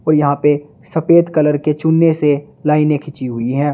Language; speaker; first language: Hindi; native; Hindi